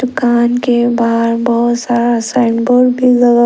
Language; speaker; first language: Hindi; non-native, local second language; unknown